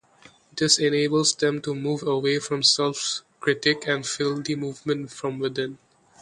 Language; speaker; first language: English; non-native, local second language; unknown